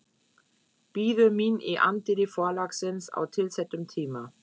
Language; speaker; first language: Icelandic; non-native, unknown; German